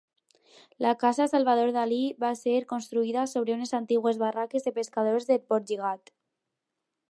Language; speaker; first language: Catalan; non-native, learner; Spanish